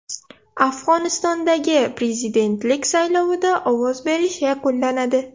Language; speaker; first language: Uzbek; non-native, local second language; Russian